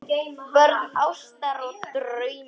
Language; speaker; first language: Icelandic; non-native, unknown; Polish